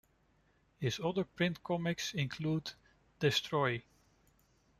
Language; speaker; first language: English; non-native, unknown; Dutch